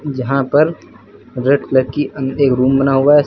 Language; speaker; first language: Hindi; native; Hindi